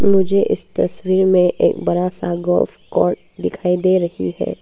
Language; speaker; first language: Hindi; early bilingual, other home language; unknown